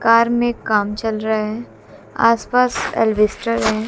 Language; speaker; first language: Hindi; native; Hindi